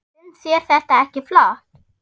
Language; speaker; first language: Icelandic; non-native, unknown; German